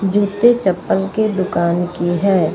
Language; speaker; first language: Hindi; native; Hindi